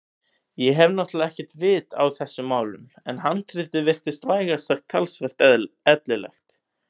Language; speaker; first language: Icelandic; native; Icelandic